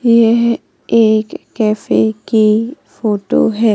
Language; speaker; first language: Hindi; native; Hindi